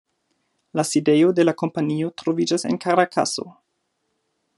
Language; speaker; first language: Esperanto; non-native, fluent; German